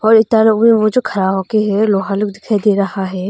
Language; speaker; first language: Hindi; non-native, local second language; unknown